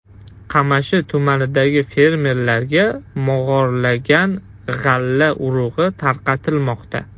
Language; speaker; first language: Uzbek; non-native, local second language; Russian